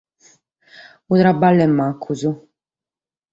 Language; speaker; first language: Sardinian; native; Sardinian